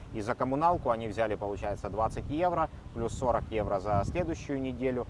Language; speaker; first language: Russian; native; Russian